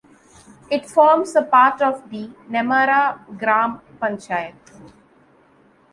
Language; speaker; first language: English; non-native, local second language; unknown